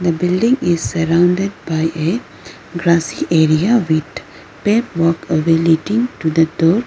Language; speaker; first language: English; non-native, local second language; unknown